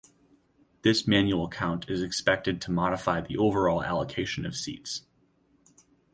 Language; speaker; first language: English; native; English